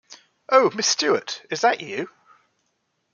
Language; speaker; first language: English; native; English